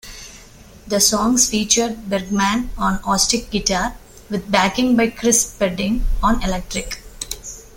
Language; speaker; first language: English; non-native, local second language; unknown